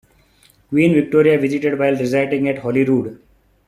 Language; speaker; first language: English; non-native, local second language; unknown